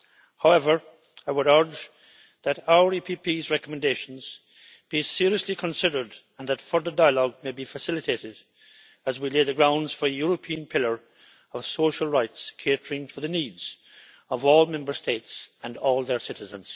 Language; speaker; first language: English; native; English